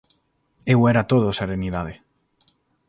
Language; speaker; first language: Galician; native; Galician